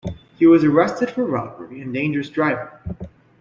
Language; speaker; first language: English; native; English